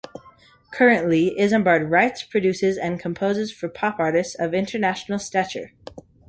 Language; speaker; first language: English; native; English